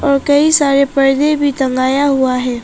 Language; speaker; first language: Hindi; non-native, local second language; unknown